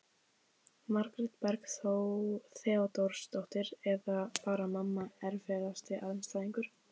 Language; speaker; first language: Icelandic; native; Icelandic